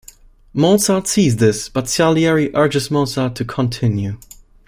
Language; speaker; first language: English; non-native, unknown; German